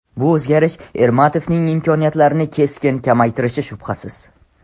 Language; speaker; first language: Uzbek; non-native, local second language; Tajik